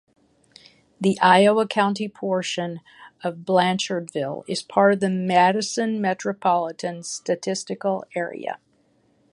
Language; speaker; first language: English; native; English